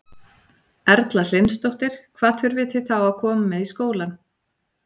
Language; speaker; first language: Icelandic; native; Icelandic